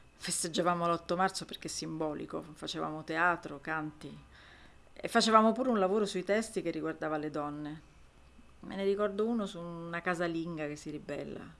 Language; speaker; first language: Italian; non-native, fluent; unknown